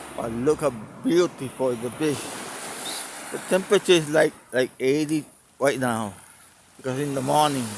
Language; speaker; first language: English; non-native, fluent; Spanish